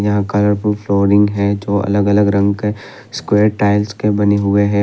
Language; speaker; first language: Hindi; non-native, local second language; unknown